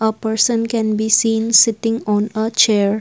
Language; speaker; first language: English; non-native, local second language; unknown